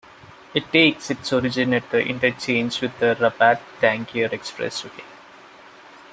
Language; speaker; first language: English; non-native, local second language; Malayalam